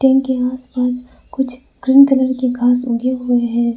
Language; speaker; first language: Hindi; non-native, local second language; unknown